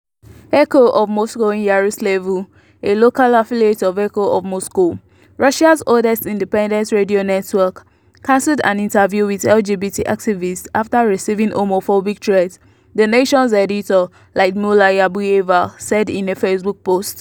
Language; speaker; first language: English; non-native, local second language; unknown